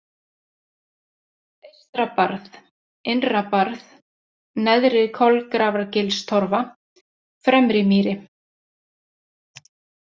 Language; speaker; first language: Icelandic; native; Icelandic